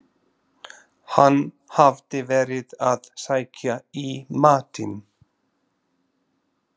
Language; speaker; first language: Icelandic; non-native, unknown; Slovak